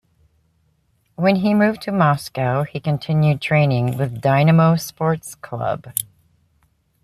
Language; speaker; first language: English; native; English